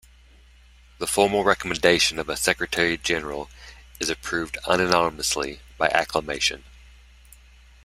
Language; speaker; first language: English; native; English